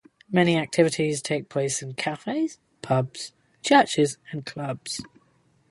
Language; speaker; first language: English; native; English